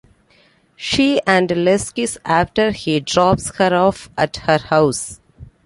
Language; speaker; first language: English; non-native, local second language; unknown